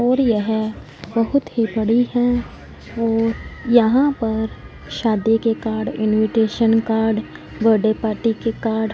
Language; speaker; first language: Hindi; non-native, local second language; Punjabi